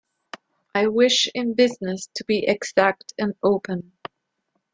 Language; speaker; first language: English; non-native, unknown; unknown